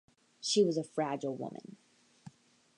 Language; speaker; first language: English; native; English